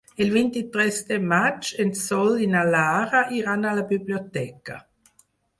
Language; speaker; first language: Catalan; non-native, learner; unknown